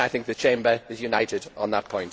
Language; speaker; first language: English; native; English